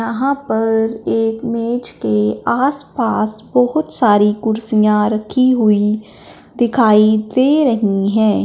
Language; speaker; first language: Hindi; non-native, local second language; Punjabi